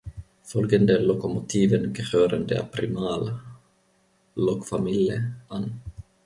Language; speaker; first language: German; non-native, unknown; Finnish